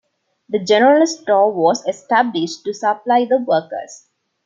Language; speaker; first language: English; non-native, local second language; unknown